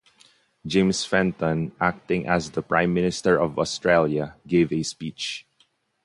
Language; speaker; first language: English; non-native, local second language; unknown